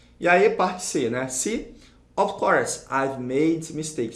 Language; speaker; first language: English; non-native, fluent; Portuguese